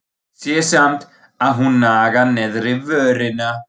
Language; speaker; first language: Icelandic; non-native, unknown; German